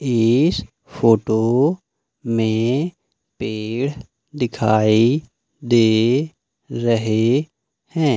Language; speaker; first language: Hindi; native; Hindi